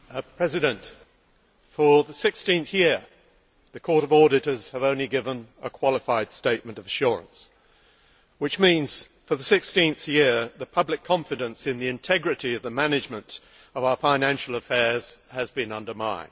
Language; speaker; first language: English; native; English